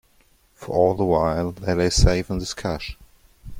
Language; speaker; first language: English; non-native, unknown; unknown